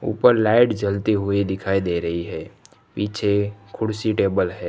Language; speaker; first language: Hindi; non-native, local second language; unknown